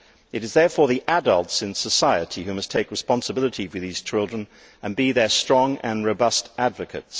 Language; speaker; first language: English; native; English